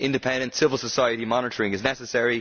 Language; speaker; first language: English; native; English